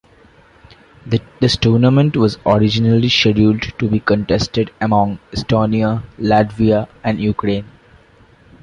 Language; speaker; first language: English; non-native, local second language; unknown